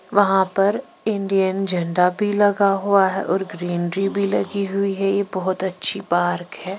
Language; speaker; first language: Hindi; non-native, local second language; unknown